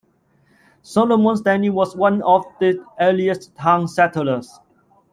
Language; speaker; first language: English; non-native, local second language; Cantonese